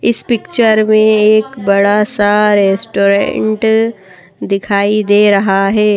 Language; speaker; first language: Hindi; native; Hindi